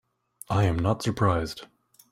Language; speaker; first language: English; native; English